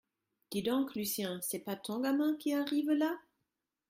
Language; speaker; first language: French; non-native, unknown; German